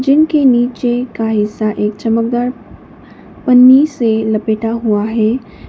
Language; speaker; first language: Hindi; non-native, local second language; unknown